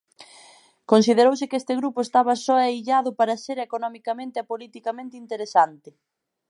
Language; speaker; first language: Galician; native; Galician